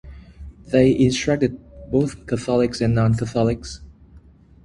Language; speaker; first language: English; native; English